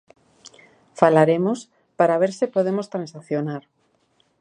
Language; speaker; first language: Galician; native; Galician